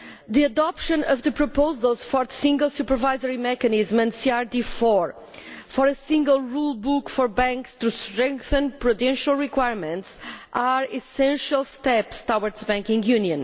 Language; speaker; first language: English; non-native, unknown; Portuguese